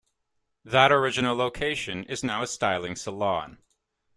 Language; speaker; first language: English; native; English